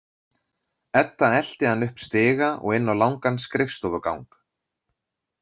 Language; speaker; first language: Icelandic; native; Icelandic